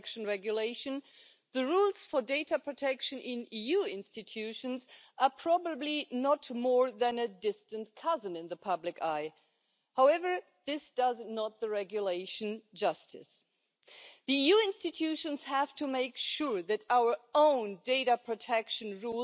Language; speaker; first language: English; non-native, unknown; German